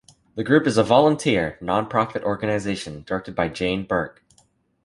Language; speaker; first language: English; native; English